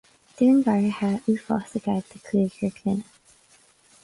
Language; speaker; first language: Irish; non-native, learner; English